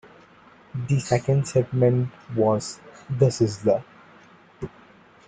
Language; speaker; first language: English; non-native, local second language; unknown